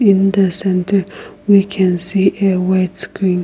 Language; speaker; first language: English; non-native, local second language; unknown